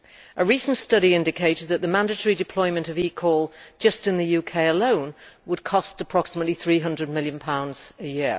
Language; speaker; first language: English; native; English